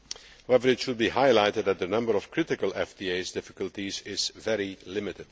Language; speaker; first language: English; non-native, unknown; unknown